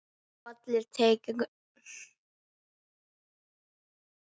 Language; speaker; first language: Icelandic; native; Icelandic